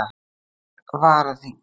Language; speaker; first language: Icelandic; native; Icelandic